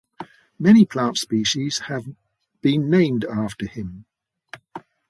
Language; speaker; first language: English; native; English